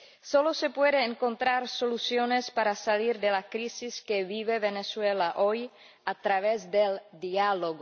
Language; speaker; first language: Spanish; non-native, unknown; Czech